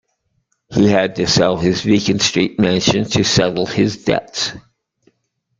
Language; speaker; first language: English; native; English